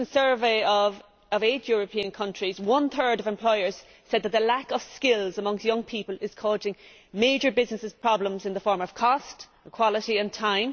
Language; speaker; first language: English; native; English